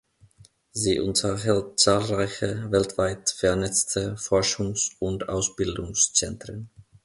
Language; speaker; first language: German; non-native, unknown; Finnish